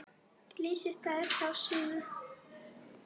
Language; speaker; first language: Icelandic; non-native, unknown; Polish